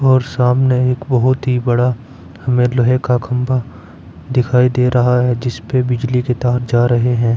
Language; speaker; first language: Hindi; native; Hindi